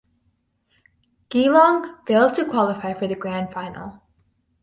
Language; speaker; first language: English; native; English